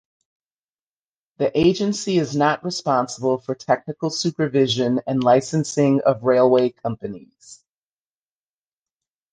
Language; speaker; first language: English; native; English